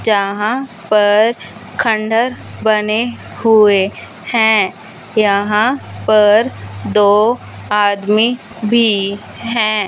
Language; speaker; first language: Hindi; non-native, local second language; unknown